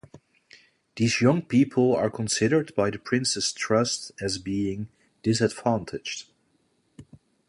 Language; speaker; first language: English; non-native, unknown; Dutch